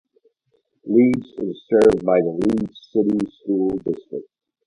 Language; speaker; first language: English; native; English